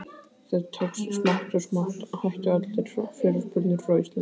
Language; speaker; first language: Icelandic; native; Icelandic